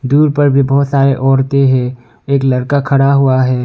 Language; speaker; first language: Hindi; non-native, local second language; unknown